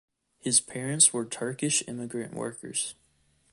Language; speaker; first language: English; native; English